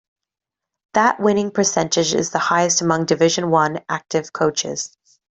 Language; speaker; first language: English; native; English